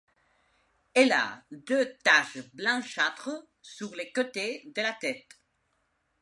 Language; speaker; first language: French; non-native, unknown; Spanish